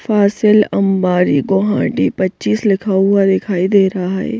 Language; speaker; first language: Hindi; native; Hindi